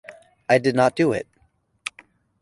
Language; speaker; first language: English; native; English